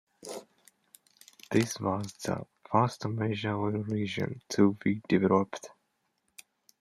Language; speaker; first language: English; non-native, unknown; Japanese